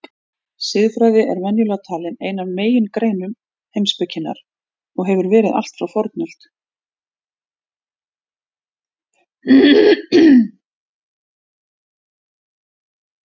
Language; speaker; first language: Icelandic; native; Icelandic